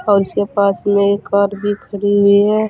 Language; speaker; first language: Hindi; native; Hindi